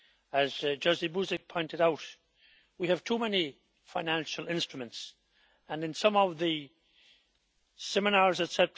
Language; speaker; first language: English; native; English